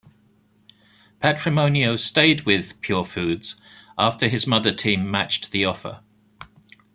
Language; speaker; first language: English; native; English